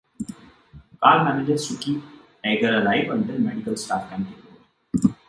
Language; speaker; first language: English; non-native, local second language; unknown